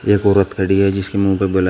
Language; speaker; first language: Hindi; native; Hindi